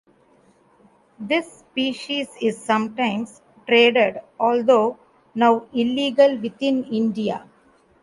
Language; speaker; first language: English; non-native, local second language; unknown